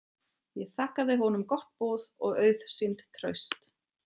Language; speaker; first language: Icelandic; non-native, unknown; German